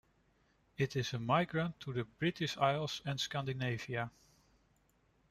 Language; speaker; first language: English; non-native, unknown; Dutch